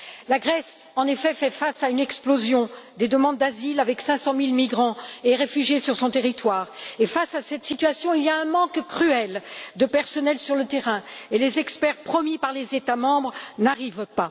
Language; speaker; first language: French; native; French